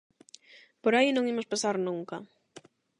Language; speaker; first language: Galician; non-native, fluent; Spanish